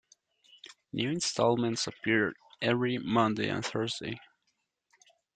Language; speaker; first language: English; non-native, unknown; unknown